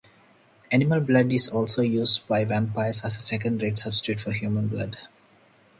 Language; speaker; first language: English; non-native, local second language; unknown